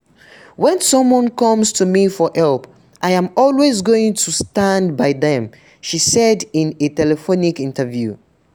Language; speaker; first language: English; non-native, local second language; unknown